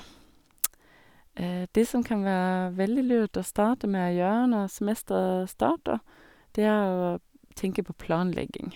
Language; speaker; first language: Norwegian; non-native, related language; Danish